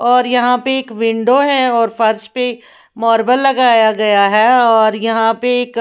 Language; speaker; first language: Hindi; non-native, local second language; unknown